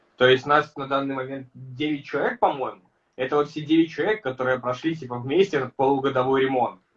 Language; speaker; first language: Russian; native; Russian